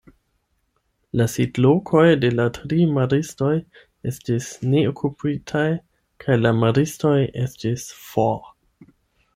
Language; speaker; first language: Esperanto; non-native, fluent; German